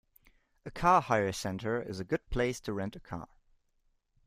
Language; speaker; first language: English; non-native, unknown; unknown